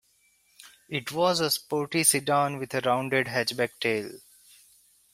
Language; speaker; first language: English; non-native, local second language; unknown